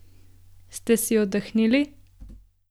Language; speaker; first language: Slovenian; native; Slovenian